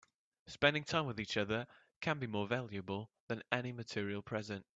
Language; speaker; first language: English; native; English